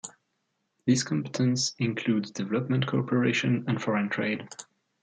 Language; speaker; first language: English; non-native, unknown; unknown